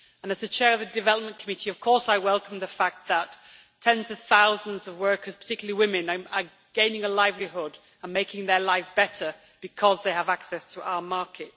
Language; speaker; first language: English; native; English